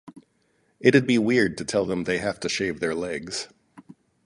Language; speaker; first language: English; native; English